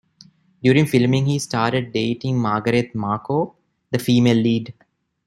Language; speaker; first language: English; non-native, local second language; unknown